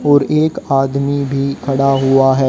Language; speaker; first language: Hindi; native; Hindi